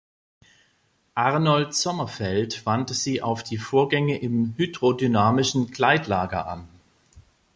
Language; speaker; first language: German; native; German